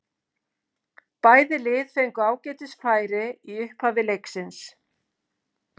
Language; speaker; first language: Icelandic; native; Icelandic